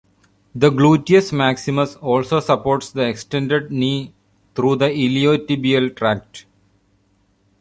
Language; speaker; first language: English; non-native, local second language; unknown